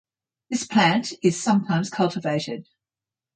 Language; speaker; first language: English; native; English